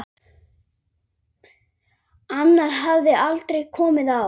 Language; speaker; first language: Icelandic; native; Icelandic